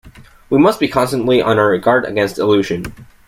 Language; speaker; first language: English; native; English